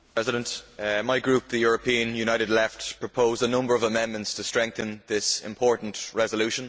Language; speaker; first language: English; native; English